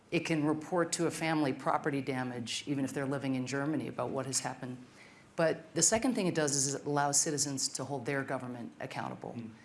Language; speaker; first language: English; native; English